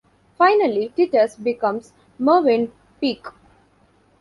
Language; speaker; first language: English; non-native, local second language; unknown